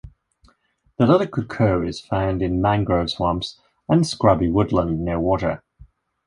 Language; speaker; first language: English; non-native, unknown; Swedish